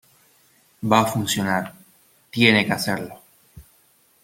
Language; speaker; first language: Spanish; native; Spanish